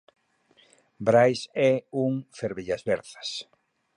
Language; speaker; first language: Galician; native; Galician